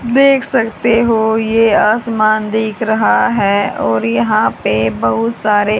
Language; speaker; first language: Hindi; native; Hindi